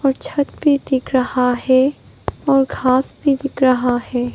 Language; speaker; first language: Hindi; non-native, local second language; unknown